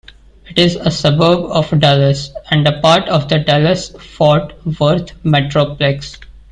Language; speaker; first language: English; non-native, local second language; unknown